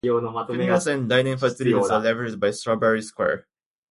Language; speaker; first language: English; native; English